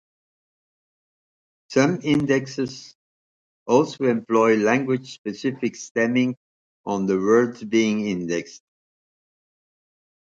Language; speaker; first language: English; non-native, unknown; Dutch